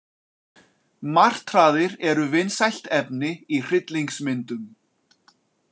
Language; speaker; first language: Icelandic; native; Icelandic